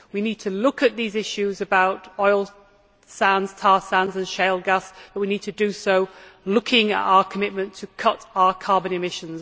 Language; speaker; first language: English; native; English